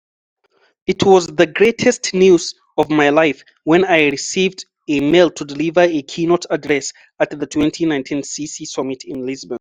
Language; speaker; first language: English; non-native, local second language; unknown